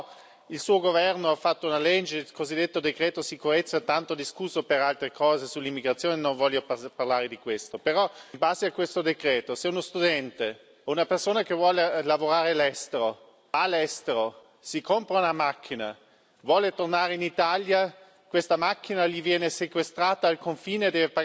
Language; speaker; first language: Italian; non-native, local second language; German